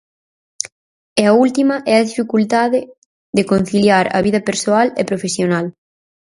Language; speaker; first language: Galician; native; Galician